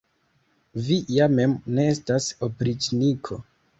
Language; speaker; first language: Esperanto; non-native, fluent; Kinyarwanda